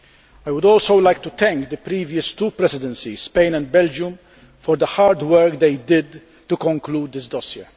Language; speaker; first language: English; non-native, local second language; Maltese